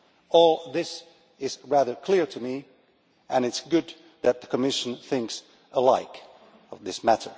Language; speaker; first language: English; non-native, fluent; Finnish